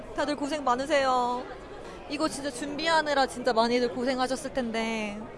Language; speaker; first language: Korean; native; Korean